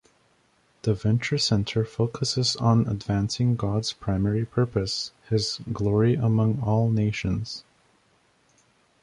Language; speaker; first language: English; native; English